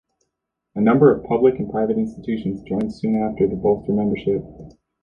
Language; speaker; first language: English; native; English